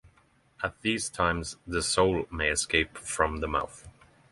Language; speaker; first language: English; non-native, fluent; Norwegian